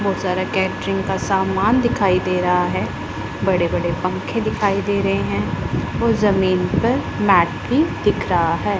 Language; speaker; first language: Hindi; non-native, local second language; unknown